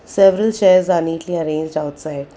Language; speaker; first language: English; non-native, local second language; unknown